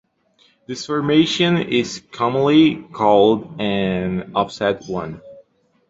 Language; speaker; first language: English; non-native, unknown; Portuguese